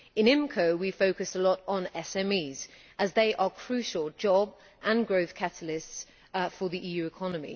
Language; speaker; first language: English; native; English